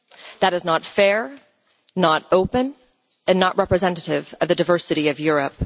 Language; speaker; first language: English; non-native, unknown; Dutch